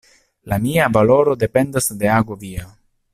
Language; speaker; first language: Esperanto; non-native, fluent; Italian